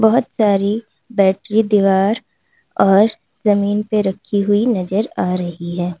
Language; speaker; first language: Hindi; native; Hindi